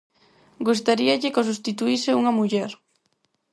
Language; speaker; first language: Galician; non-native, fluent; Spanish